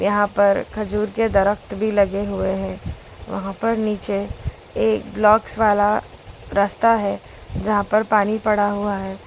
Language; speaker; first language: Hindi; non-native, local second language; Gujarati